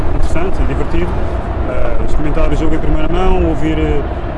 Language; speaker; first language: Portuguese; native; Portuguese